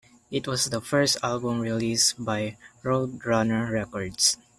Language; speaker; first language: English; non-native, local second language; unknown